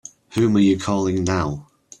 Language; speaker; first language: English; native; English